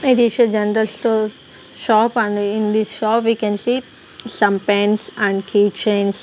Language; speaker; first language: English; non-native, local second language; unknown